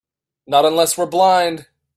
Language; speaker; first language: English; native; English